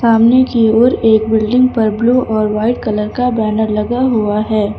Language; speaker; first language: Hindi; native; Hindi